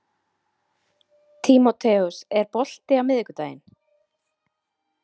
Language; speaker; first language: Icelandic; native; Icelandic